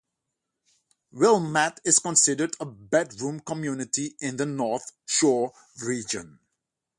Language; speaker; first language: English; non-native, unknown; Dutch